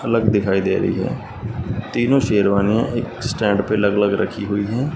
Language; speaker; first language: Hindi; non-native, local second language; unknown